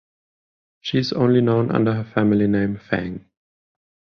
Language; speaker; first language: English; non-native, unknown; German